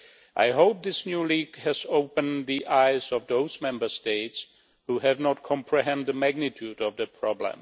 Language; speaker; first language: English; non-native, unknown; Czech